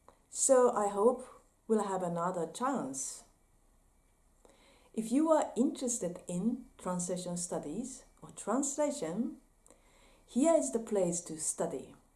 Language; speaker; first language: English; non-native, fluent; Japanese